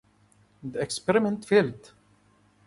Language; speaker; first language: English; non-native, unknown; Arabic